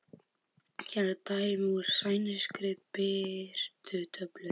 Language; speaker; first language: Icelandic; native; Icelandic